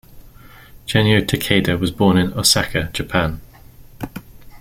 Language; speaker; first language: English; native; English